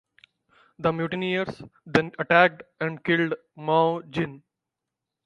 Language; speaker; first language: English; non-native, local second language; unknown